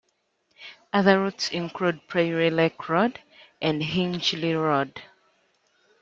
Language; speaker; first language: English; native; English